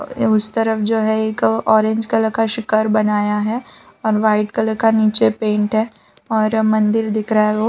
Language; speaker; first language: Hindi; non-native, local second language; Gujarati